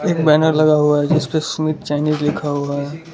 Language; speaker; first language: Hindi; non-native, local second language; Gujarati